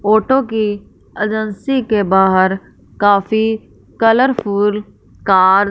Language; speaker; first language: Hindi; non-native, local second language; Punjabi